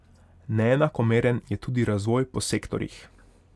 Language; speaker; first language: Slovenian; non-native, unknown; Hungarian